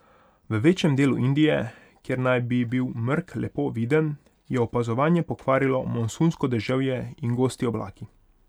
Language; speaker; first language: Slovenian; non-native, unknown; Hungarian